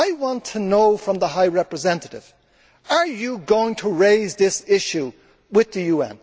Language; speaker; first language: English; native; English